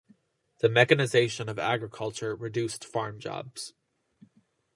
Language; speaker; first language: English; native; English